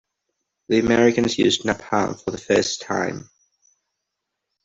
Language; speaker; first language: English; non-native, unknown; Catalan